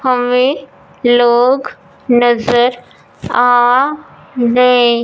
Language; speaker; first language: Hindi; non-native, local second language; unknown